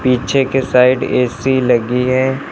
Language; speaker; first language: Hindi; native; Hindi